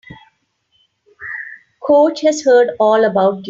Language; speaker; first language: English; non-native, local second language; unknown